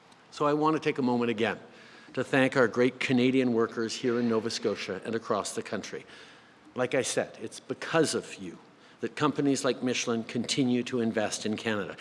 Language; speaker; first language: English; native; English